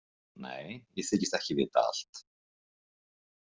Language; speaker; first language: Icelandic; native; Icelandic